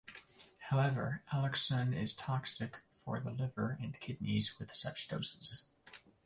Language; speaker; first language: English; native; English